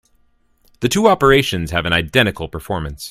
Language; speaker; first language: English; native; English